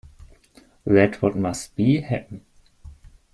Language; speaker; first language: English; non-native, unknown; German